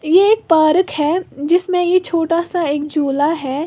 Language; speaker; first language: Hindi; native; Hindi